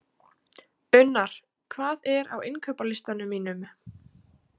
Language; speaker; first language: Icelandic; native; Icelandic